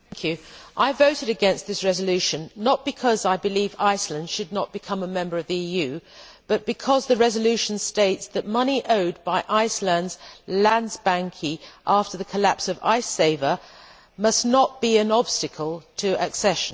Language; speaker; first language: English; native; English